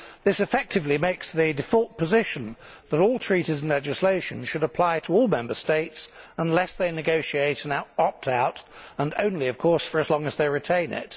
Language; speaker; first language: English; native; English